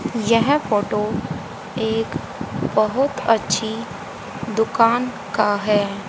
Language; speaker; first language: Hindi; native; Hindi